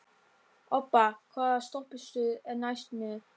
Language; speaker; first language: Icelandic; non-native, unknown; German